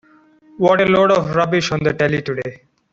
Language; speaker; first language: English; non-native, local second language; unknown